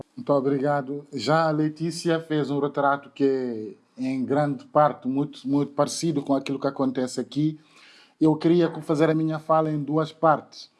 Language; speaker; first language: Portuguese; non-native, fluent; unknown